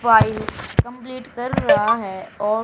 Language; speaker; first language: Hindi; native; Hindi